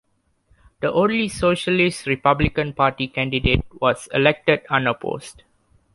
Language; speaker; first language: English; non-native, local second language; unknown